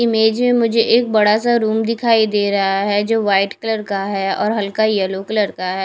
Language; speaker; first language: Hindi; non-native, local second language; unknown